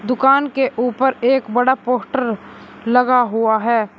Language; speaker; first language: Hindi; native; Hindi